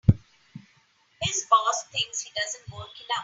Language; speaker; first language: English; non-native, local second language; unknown